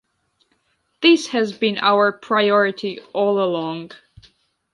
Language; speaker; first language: English; non-native, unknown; Georgian